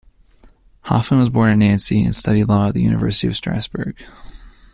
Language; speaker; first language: English; native; English